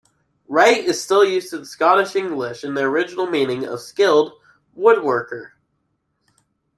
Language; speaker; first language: English; native; English